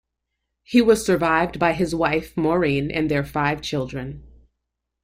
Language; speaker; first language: English; native; English